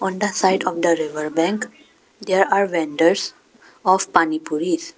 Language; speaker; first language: English; non-native, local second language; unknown